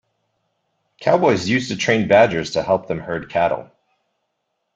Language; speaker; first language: English; native; English